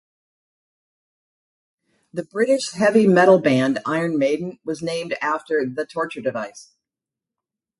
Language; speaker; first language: English; native; English